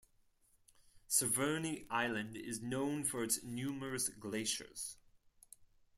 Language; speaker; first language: English; non-native, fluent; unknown